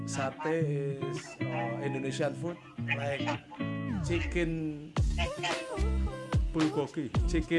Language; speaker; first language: English; non-native, learner; Indonesian